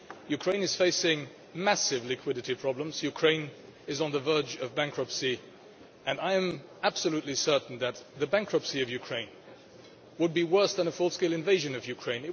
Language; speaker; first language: English; non-native, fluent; Luxembourgish